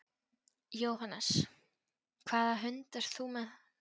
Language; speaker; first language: Icelandic; non-native, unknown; Polish